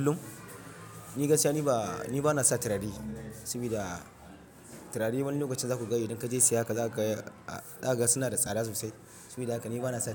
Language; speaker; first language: Hausa; non-native, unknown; Yoruba